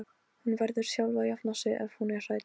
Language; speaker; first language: Icelandic; non-native, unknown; Polish